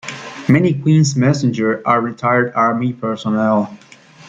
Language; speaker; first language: English; native; English